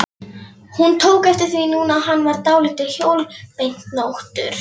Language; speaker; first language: Icelandic; non-native, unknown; Polish